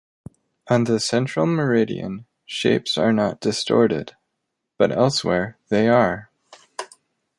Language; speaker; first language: English; native; English